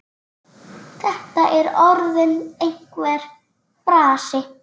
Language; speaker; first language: Icelandic; native; Icelandic